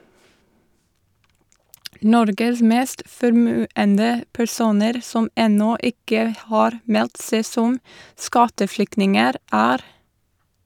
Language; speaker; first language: Norwegian; non-native, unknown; English